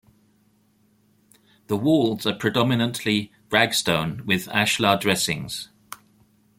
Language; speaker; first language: English; native; English